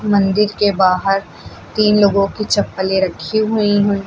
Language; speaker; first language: Hindi; native; Hindi